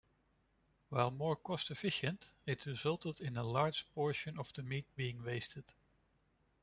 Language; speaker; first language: English; non-native, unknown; Dutch